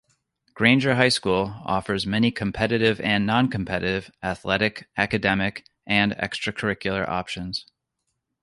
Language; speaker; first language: English; native; English